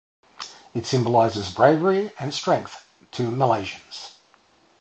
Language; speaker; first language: English; native; English